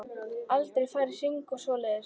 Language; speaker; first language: Icelandic; native; Icelandic